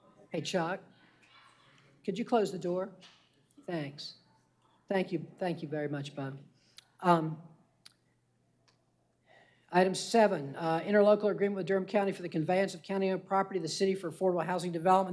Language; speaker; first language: English; native; English